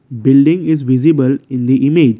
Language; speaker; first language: English; non-native, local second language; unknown